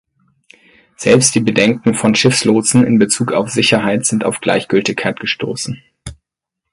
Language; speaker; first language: German; native; German